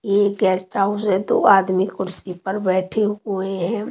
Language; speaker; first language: Hindi; native; Hindi